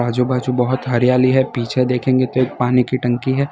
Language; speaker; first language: Hindi; non-native, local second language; Gujarati